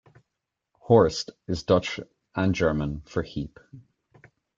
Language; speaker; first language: English; native; English